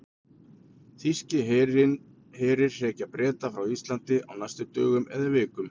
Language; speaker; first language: Icelandic; native; Icelandic